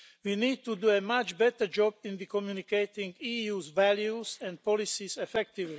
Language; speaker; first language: English; non-native, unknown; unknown